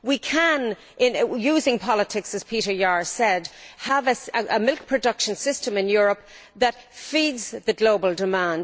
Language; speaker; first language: English; native; English